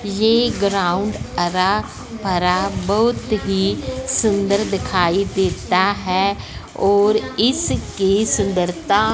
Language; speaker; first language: Hindi; non-native, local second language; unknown